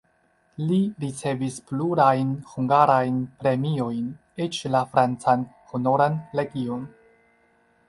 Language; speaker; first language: Esperanto; non-native, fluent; Chinese